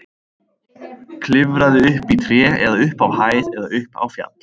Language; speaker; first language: Icelandic; native; Icelandic